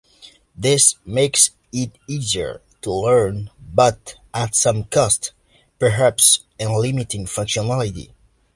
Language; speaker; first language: English; native; English